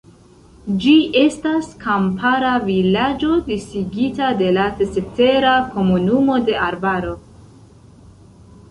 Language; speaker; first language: Esperanto; non-native, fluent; Central Kurdish